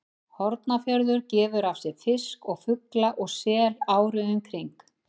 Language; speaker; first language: Icelandic; native; Icelandic